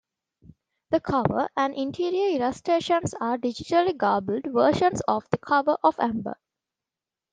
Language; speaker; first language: English; non-native, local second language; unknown